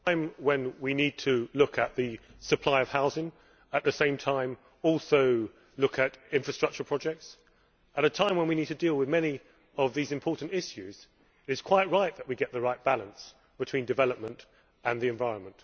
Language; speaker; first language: English; native; English